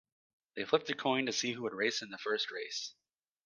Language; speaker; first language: English; native; English